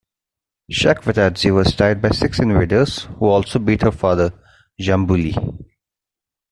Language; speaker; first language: English; non-native, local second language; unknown